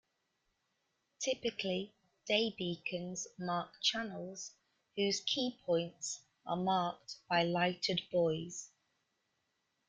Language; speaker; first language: English; native; English